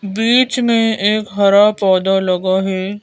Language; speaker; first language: Hindi; native; Hindi